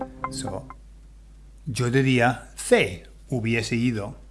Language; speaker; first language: Spanish; non-native, fluent; English